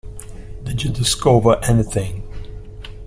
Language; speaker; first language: English; non-native, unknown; Italian